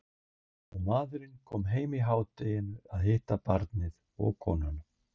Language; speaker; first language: Icelandic; native; Icelandic